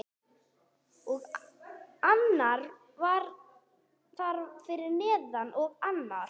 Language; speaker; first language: Icelandic; non-native, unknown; English